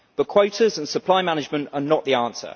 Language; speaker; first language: English; native; English